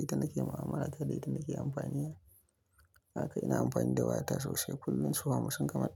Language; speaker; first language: Hausa; native; Hausa